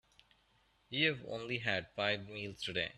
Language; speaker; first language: English; non-native, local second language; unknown